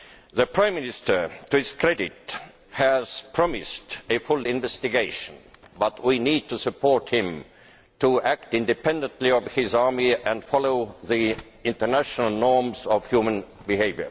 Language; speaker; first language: English; non-native, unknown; Estonian